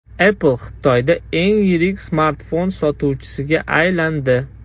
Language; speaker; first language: Uzbek; non-native, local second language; Russian